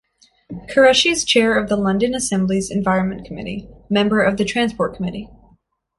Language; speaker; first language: English; native; English